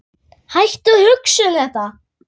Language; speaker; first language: Icelandic; native; Icelandic